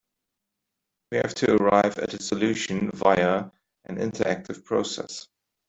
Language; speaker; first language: English; non-native, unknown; German